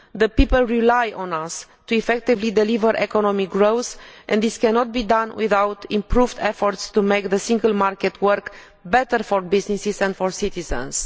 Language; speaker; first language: English; non-native, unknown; Romanian